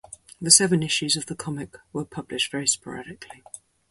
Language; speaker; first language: English; native; English